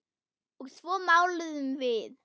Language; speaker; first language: Icelandic; non-native, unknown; German